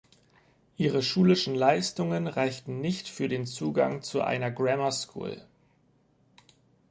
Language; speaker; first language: German; native; German